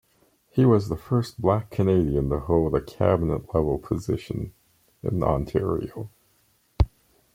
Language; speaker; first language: English; native; English